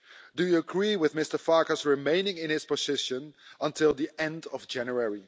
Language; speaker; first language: English; non-native, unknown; Dutch